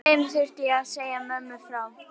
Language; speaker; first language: Icelandic; native; Icelandic